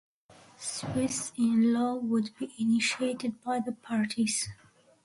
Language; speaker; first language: English; non-native, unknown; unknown